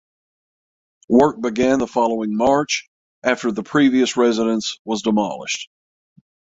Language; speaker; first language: English; native; English